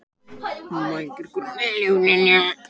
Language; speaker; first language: Icelandic; native; Icelandic